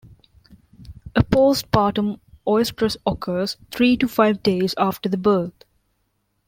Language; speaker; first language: English; non-native, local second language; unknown